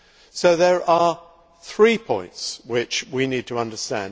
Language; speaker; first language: English; native; English